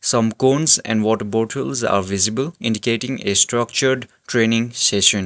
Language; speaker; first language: English; non-native, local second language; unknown